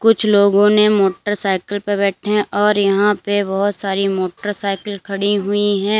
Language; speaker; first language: Hindi; native; Hindi